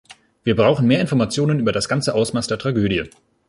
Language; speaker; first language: German; native; German